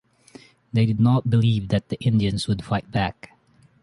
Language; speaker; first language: English; non-native, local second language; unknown